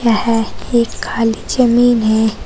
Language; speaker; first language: Hindi; native; Hindi